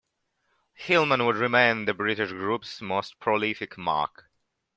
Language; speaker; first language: English; non-native, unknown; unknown